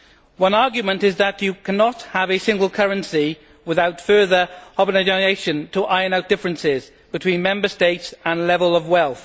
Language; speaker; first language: English; native; English